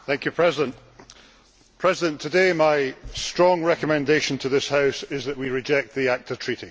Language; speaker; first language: English; native; English